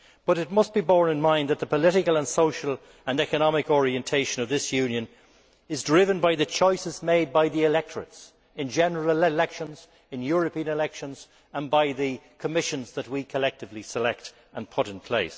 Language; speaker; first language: English; native; English